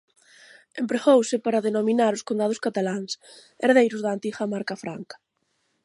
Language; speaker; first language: Galician; native; Galician